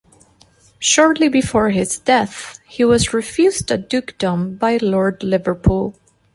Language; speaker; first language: English; non-native, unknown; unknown